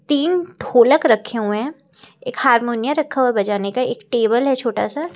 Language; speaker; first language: Hindi; native; Hindi